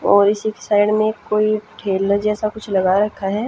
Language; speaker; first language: Hindi; native; Hindi